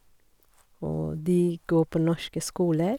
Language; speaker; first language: Norwegian; non-native, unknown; Sinhala